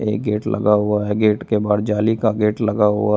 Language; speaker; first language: Hindi; native; Hindi